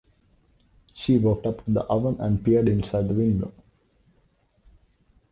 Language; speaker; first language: English; non-native, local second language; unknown